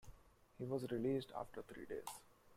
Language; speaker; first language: English; non-native, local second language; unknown